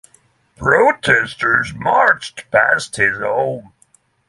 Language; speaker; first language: English; non-native, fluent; Norwegian